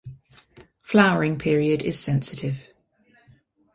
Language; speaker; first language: English; native; English